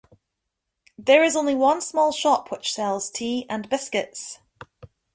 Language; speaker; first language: English; native; English